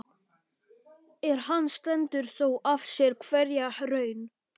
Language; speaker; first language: Icelandic; non-native, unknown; Polish